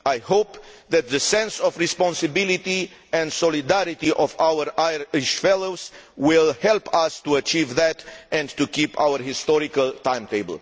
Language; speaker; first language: English; non-native, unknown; Romanian